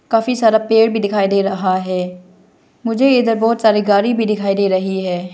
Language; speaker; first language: Hindi; non-native, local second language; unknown